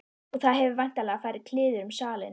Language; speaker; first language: Icelandic; native; Icelandic